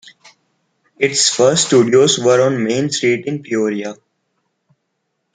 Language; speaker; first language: English; non-native, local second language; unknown